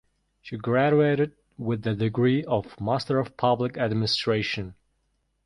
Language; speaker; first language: English; non-native, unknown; Mongolian